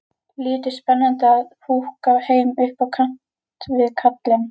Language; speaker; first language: Icelandic; native; Icelandic